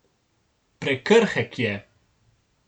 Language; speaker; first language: Slovenian; native; Slovenian